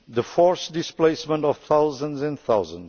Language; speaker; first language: English; non-native, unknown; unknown